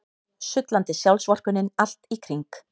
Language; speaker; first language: Icelandic; native; Icelandic